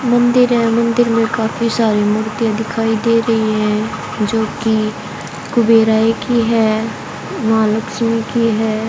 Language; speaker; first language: Hindi; native; Hindi